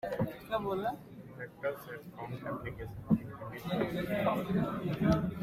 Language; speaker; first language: English; non-native, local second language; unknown